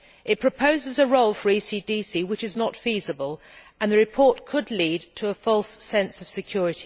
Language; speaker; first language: English; native; English